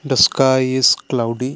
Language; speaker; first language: English; non-native, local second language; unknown